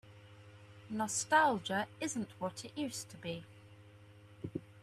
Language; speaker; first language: English; native; English